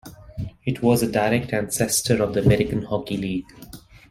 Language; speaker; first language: English; non-native, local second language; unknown